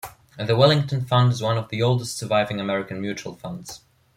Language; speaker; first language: English; non-native, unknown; German